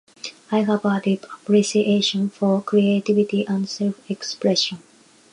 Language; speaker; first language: English; non-native, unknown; Japanese